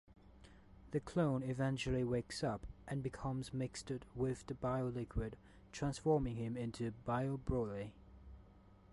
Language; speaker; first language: English; non-native, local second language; Cantonese